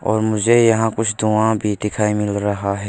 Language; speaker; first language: Hindi; non-native, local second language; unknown